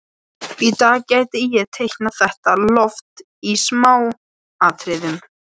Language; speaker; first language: Icelandic; non-native, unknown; Polish